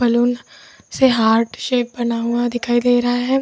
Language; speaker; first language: Hindi; native; Hindi